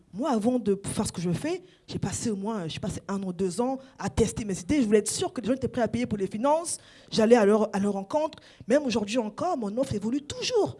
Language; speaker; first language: French; non-native, local second language; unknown